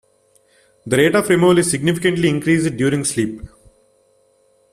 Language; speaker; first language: English; non-native, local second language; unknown